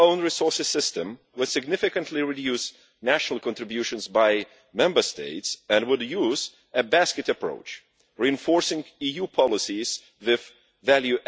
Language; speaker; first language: English; non-native, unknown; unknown